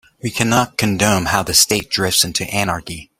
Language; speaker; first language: English; native; English